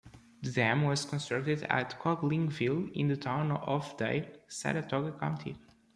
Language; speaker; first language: English; non-native, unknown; Portuguese